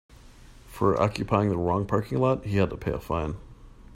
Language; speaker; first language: English; native; English